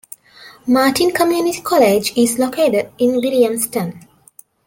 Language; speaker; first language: English; non-native, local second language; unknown